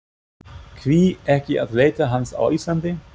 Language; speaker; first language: Icelandic; non-native, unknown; German